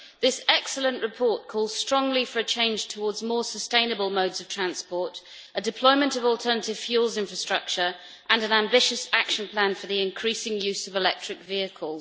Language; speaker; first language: English; native; English